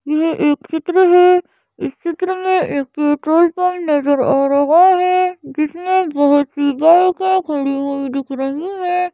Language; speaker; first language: Hindi; native; Hindi